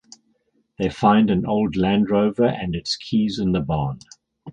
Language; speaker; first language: English; native; English